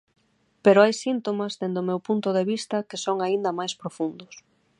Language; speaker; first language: Galician; non-native, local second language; Spanish